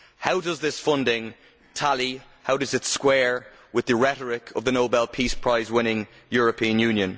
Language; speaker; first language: English; native; English